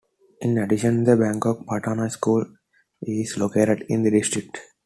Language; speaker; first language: English; non-native, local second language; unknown